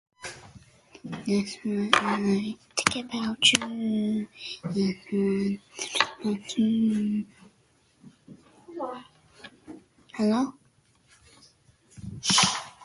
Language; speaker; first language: English; native; English